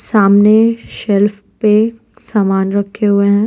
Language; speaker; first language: Hindi; non-native, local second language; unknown